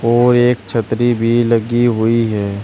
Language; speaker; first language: Hindi; native; Hindi